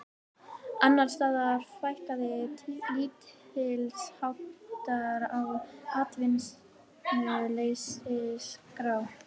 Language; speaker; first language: Icelandic; native; Icelandic